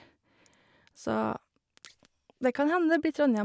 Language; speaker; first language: Norwegian; native; Norwegian